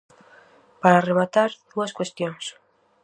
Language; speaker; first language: Galician; native; Galician